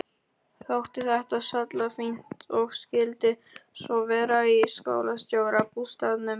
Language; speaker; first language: Icelandic; non-native, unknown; Polish